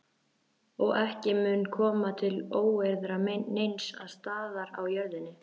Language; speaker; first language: Icelandic; native; Icelandic